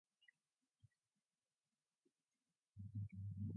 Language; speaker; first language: English; non-native, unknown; Mongolian